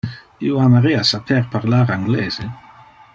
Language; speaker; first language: Interlingua; non-native, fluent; Dutch